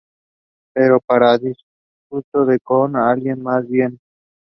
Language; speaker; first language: English; non-native, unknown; Spanish